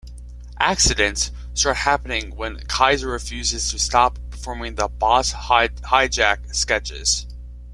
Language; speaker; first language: English; native; English